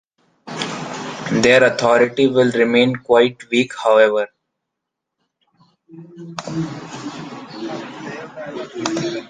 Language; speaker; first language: English; non-native, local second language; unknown